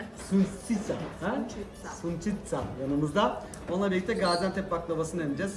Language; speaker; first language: Turkish; native; Turkish